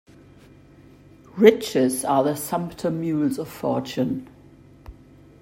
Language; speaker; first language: English; non-native, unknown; German